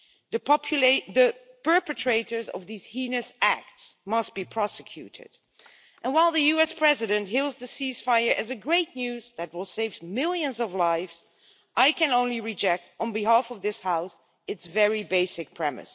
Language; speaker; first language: English; non-native, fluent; Dutch